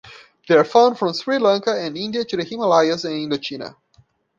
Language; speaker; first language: English; non-native, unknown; Portuguese